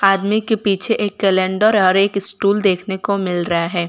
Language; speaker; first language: Hindi; non-native, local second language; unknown